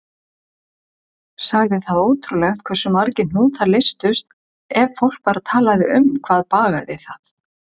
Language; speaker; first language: Icelandic; native; Icelandic